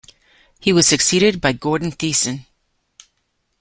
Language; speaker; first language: English; native; English